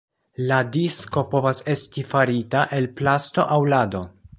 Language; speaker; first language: Esperanto; non-native, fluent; Polish